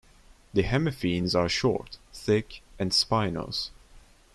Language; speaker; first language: English; non-native, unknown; Turkish